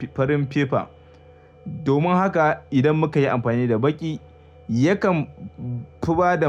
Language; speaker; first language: Hausa; native; Hausa